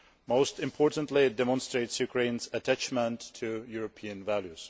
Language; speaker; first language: English; non-native, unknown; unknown